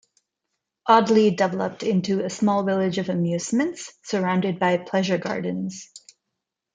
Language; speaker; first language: English; non-native, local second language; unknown